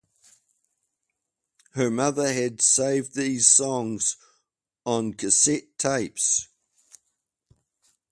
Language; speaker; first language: English; native; English